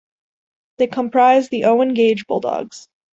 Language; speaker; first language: English; native; English